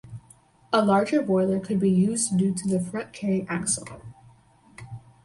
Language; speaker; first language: English; native; English